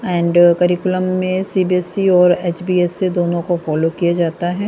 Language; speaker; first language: Hindi; native; Hindi